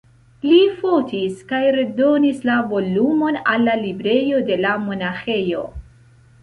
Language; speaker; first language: Esperanto; non-native, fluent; Central Kurdish